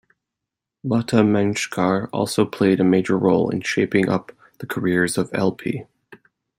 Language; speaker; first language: English; native; English